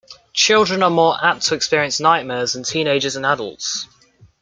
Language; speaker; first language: English; native; English